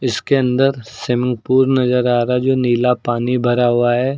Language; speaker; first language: Hindi; native; Hindi